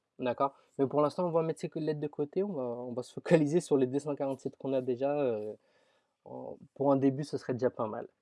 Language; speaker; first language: French; early bilingual, other home language; Tamil